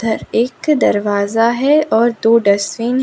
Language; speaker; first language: Hindi; non-native, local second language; Gujarati